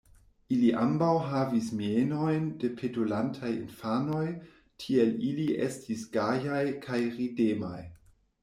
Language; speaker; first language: Esperanto; non-native, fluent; German